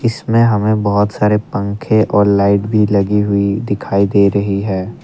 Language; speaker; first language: Hindi; non-native, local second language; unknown